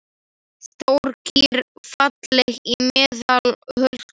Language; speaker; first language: Icelandic; non-native, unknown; Slovak